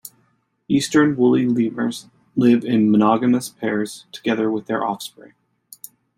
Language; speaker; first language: English; native; English